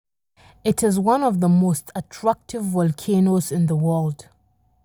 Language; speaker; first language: English; non-native, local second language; Hausa